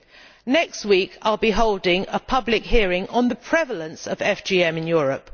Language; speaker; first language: English; native; English